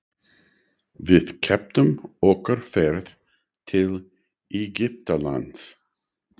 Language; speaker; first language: Icelandic; non-native, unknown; English